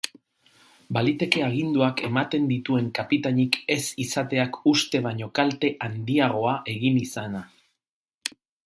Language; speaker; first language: Basque; non-native, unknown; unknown